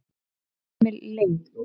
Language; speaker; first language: Icelandic; native; Icelandic